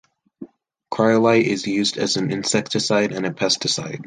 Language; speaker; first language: English; native; English